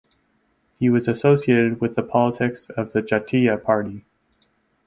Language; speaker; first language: English; native; English